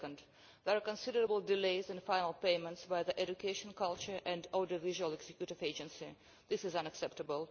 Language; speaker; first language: English; non-native, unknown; Russian